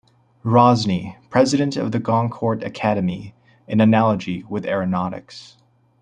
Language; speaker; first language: English; native; English